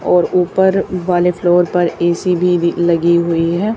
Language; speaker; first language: Hindi; native; Hindi